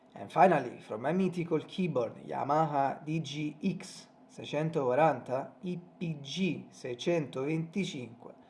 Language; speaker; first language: English; non-native, learner; Italian